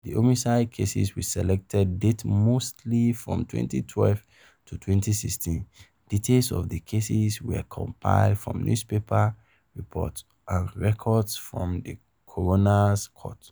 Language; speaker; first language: English; non-native, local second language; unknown